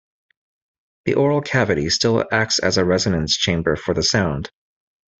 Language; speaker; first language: English; native; English